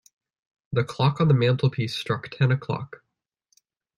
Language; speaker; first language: English; native; English